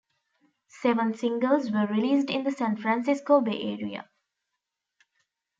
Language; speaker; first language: English; non-native, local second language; Tamil